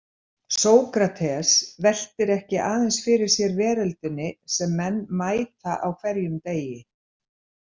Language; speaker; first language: Icelandic; native; Icelandic